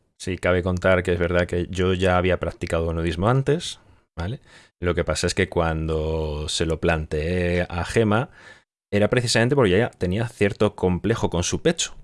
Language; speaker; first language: Spanish; native; Spanish